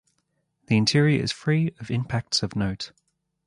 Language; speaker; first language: English; native; English